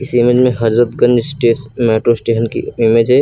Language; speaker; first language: Hindi; native; Hindi